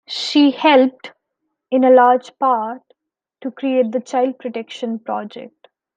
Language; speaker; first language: English; non-native, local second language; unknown